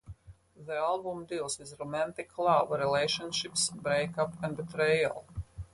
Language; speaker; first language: English; non-native, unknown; Latvian